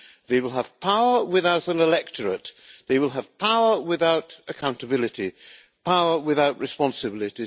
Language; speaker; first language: English; non-native, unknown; Hungarian